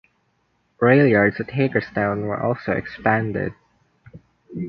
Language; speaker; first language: English; non-native, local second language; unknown